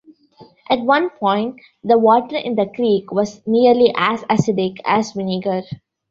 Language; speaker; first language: English; non-native, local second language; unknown